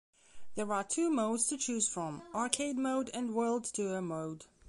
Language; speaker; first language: English; non-native, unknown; Belarusian